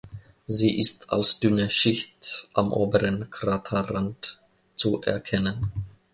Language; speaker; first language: German; non-native, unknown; Finnish